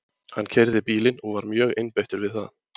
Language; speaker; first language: Icelandic; native; Icelandic